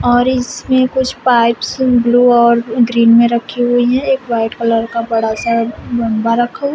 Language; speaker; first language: Hindi; native; Hindi